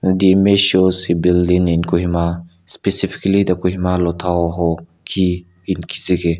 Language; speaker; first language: English; non-native, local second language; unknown